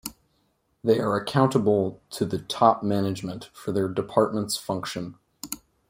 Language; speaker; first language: English; native; English